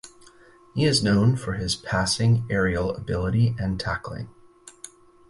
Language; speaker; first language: English; native; English